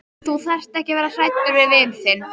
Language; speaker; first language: Icelandic; native; Icelandic